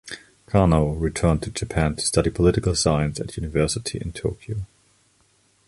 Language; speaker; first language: English; non-native, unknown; German